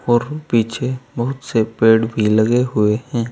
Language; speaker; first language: Hindi; native; Hindi